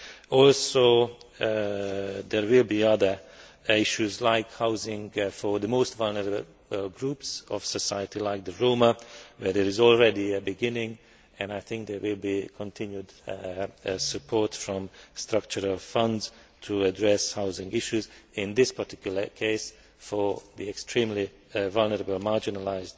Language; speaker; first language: English; non-native, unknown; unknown